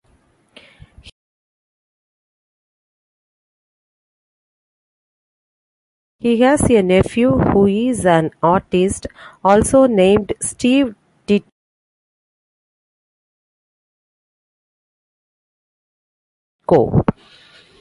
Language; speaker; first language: English; non-native, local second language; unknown